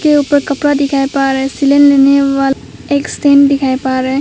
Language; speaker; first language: Hindi; non-native, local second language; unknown